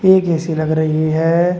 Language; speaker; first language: Hindi; native; Hindi